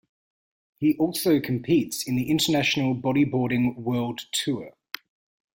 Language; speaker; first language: English; native; English